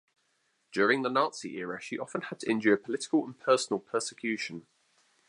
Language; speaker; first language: English; native; English